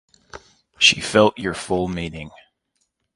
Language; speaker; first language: English; native; English